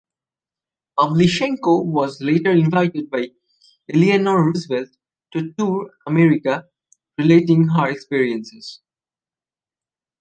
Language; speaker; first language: English; non-native, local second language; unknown